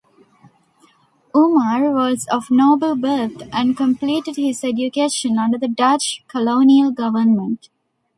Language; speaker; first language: English; non-native, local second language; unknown